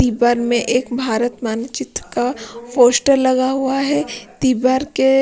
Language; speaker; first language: Hindi; non-native, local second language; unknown